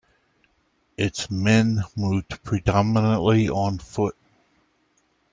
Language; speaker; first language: English; native; English